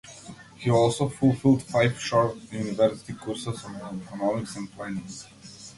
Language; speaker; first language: English; non-native, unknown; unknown